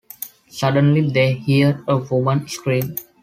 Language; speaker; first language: English; non-native, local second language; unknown